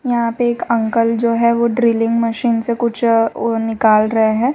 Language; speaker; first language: Hindi; non-native, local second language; Gujarati